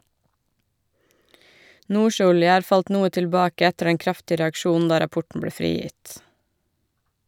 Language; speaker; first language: Norwegian; native; Norwegian